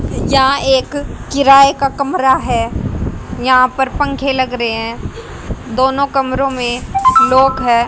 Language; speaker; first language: Hindi; native; Hindi